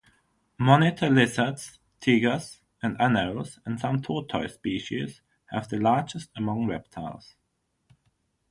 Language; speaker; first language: English; non-native, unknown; German